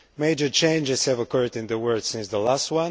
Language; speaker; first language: English; non-native, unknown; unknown